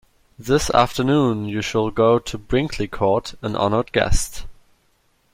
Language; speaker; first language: English; non-native, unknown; German